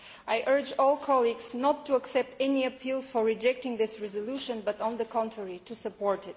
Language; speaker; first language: English; non-native, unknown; Bulgarian